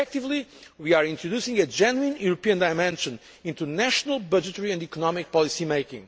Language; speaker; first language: English; non-native, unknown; Portuguese